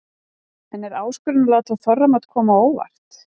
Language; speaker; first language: Icelandic; native; Icelandic